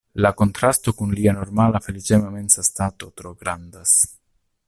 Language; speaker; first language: Esperanto; non-native, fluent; Italian